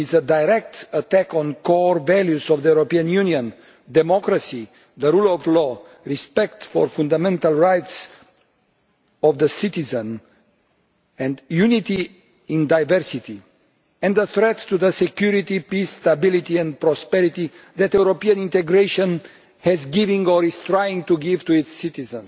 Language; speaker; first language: English; non-native, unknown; Romanian